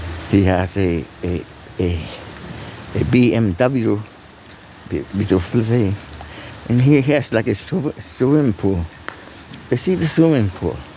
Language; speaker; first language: English; non-native, learner; Spanish